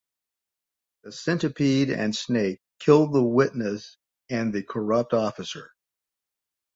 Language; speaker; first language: English; native; English